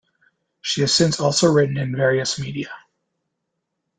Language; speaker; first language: English; native; English